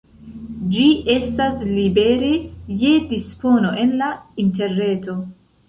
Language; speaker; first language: Esperanto; non-native, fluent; Central Kurdish